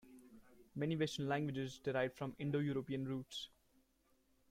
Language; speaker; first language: English; non-native, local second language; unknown